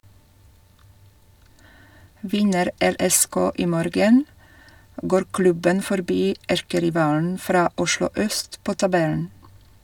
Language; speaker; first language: Norwegian; non-native, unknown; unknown